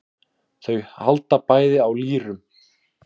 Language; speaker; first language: Icelandic; native; Icelandic